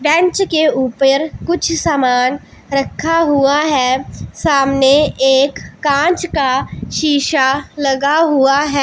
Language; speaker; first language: Hindi; non-native, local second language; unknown